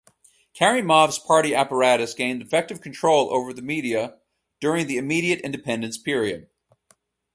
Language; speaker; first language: English; native; English